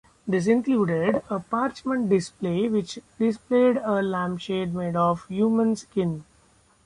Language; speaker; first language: English; non-native, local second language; Marathi